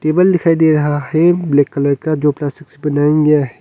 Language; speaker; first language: Hindi; non-native, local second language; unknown